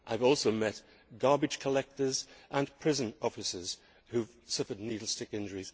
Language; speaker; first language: English; native; English